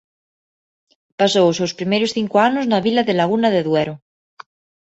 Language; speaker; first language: Galician; non-native, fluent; Spanish